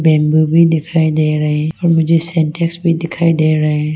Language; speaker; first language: Hindi; non-native, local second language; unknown